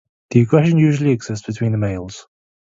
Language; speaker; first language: English; native; English